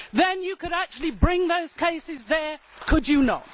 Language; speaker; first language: English; native; English